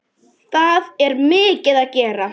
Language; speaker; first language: Icelandic; non-native, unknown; Polish